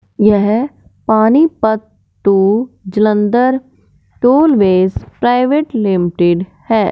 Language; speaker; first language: Hindi; non-native, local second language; Punjabi